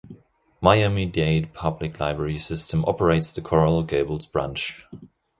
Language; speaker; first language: English; non-native, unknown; German